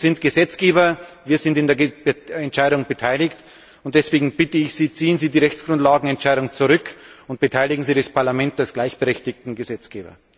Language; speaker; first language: German; native; German